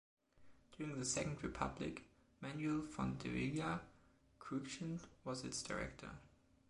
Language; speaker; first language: English; non-native, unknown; German